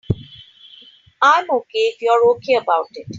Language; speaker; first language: English; non-native, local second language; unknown